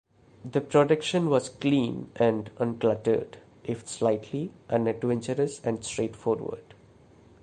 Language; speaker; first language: English; non-native, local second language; Malayalam